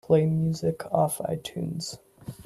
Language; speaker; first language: English; native; English